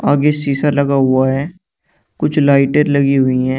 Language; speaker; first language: Hindi; native; Hindi